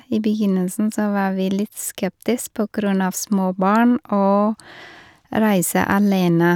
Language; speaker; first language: Norwegian; non-native, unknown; Vietnamese